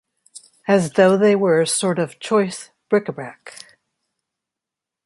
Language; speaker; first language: English; native; English